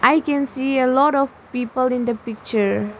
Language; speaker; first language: English; non-native, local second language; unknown